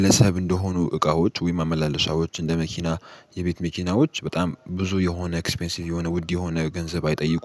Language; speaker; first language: Amharic; native; Amharic